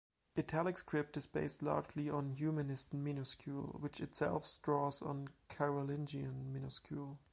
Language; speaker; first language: English; non-native, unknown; German